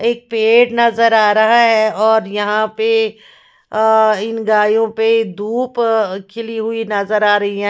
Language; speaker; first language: Hindi; non-native, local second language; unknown